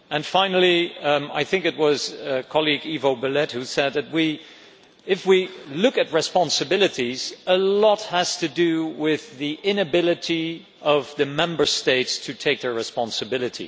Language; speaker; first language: English; non-native, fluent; Dutch